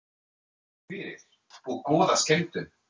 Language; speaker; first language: Icelandic; non-native, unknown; French